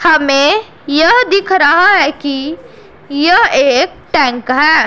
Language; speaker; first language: Hindi; non-native, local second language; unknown